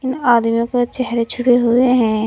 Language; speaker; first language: Hindi; native; Hindi